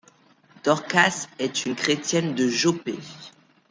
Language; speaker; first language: French; native; French